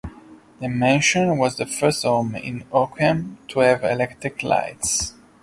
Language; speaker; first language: English; non-native, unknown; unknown